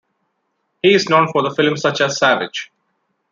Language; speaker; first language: English; non-native, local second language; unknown